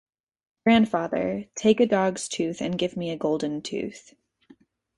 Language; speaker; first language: English; native; English